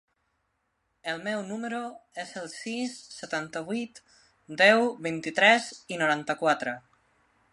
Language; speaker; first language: Catalan; non-native, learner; Spanish